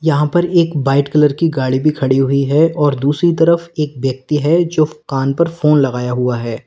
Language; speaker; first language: Hindi; native; Hindi